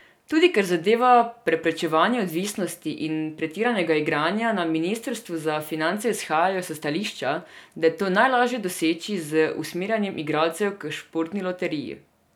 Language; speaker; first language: Slovenian; non-native, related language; Serbian